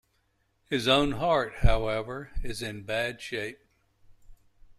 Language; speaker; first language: English; native; English